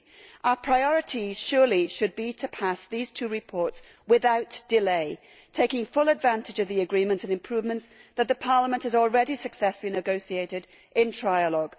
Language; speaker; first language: English; native; English